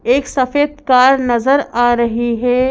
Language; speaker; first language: Hindi; native; Hindi